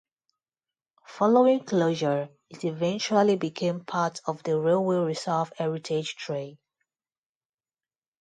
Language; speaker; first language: English; non-native, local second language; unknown